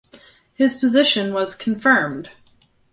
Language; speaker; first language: English; native; English